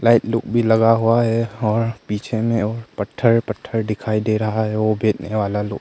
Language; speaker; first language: Hindi; non-native, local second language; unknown